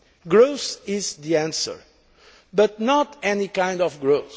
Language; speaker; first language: English; non-native, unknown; Portuguese